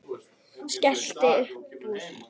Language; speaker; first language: Icelandic; native; Icelandic